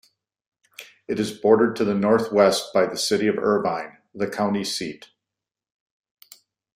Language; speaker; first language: English; native; English